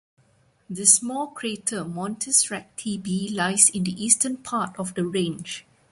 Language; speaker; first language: English; non-native, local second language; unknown